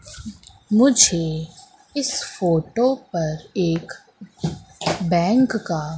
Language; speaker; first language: Hindi; native; Hindi